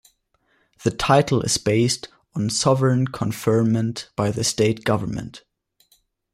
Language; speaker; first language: English; non-native, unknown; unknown